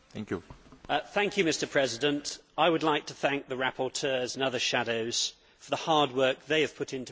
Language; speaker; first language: English; native; English